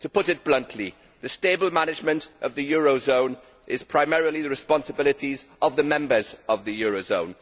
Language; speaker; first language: English; native; English